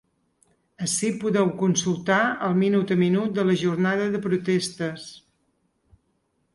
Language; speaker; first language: Catalan; native; Catalan